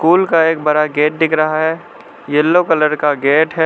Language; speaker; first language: Hindi; non-native, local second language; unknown